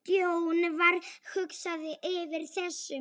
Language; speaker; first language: Icelandic; non-native, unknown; Polish